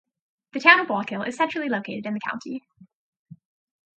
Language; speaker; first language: English; native; English